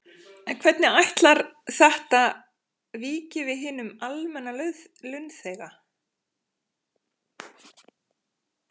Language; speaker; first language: Icelandic; native; Icelandic